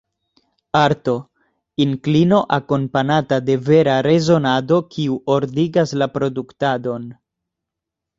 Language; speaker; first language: Esperanto; non-native, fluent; Spanish